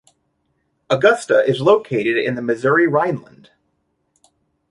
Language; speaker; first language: English; native; English